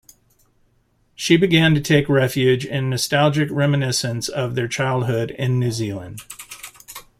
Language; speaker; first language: English; native; English